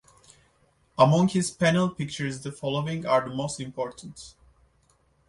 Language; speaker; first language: English; non-native, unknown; Turkish